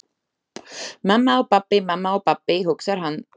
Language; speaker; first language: Icelandic; non-native, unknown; Slovak